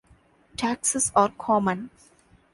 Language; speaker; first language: English; non-native, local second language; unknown